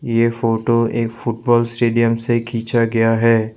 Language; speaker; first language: Hindi; non-native, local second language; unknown